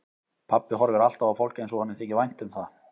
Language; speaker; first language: Icelandic; native; Icelandic